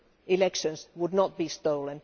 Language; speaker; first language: English; non-native, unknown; Finnish